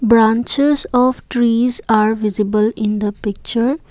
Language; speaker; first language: English; non-native, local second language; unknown